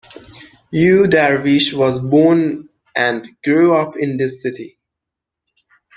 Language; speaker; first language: English; non-native, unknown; Persian